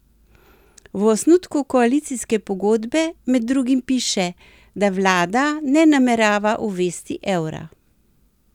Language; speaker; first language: Slovenian; native; Slovenian